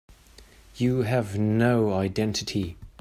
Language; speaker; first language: English; non-native, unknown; German